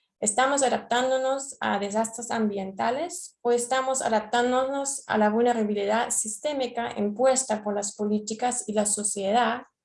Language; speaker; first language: Spanish; non-native, fluent; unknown